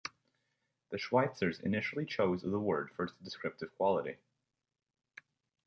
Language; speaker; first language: English; native; English